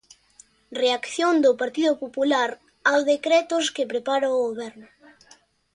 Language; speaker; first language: Galician; native; Galician